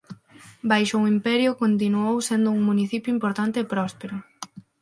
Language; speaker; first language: Galician; non-native, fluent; Spanish